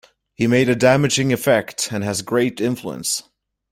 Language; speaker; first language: English; native; English